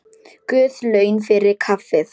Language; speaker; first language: Icelandic; non-native, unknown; Polish